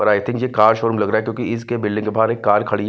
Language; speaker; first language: Hindi; non-native, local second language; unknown